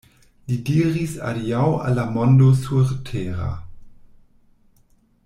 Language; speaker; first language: Esperanto; non-native, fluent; German